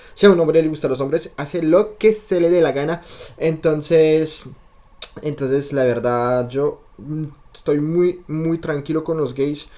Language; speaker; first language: Spanish; non-native, fluent; French